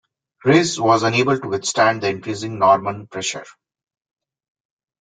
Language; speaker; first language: English; non-native, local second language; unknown